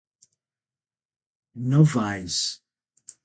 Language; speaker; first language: Portuguese; non-native, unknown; Spanish